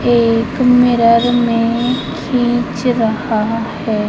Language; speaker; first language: Hindi; native; Hindi